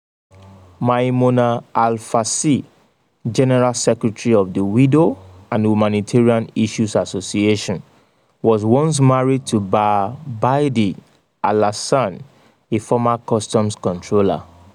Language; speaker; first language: English; non-native, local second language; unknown